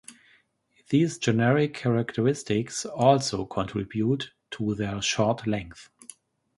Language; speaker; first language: English; non-native, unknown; German